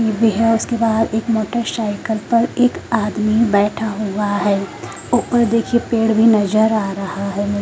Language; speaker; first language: Hindi; native; Hindi